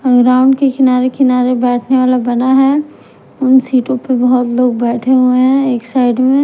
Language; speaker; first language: Hindi; non-native, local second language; Punjabi